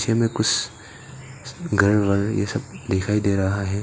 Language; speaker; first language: Hindi; non-native, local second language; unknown